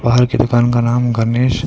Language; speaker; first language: Hindi; non-native, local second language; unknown